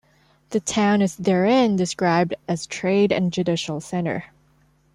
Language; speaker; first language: English; non-native, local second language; Cantonese